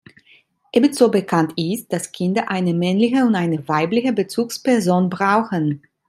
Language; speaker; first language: German; non-native, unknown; Italian